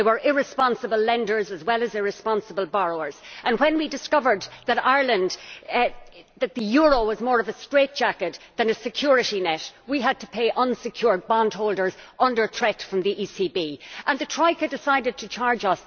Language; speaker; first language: English; native; English